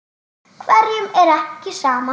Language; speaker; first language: Icelandic; native; Icelandic